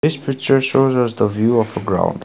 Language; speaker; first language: English; non-native, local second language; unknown